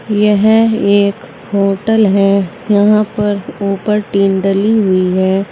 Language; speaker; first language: Hindi; native; Hindi